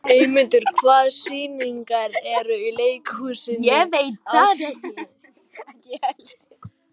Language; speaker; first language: Icelandic; non-native, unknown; Lithuanian